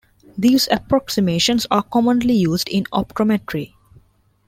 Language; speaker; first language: English; non-native, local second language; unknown